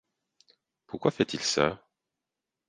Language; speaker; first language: French; non-native, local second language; Haitian Creole